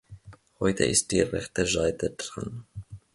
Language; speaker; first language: German; non-native, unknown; Finnish